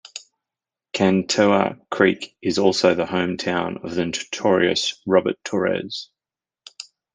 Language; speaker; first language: English; native; English